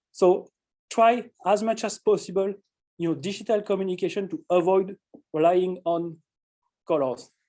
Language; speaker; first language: English; non-native, fluent; French